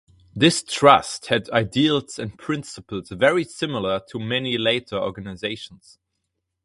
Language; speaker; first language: English; non-native, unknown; German